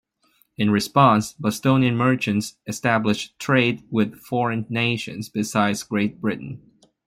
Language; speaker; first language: English; non-native, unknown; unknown